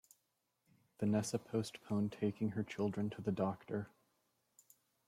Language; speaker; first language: English; native; English